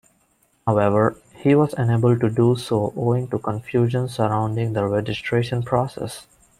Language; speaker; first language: English; non-native, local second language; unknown